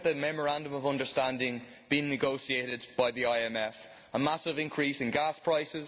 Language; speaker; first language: English; native; English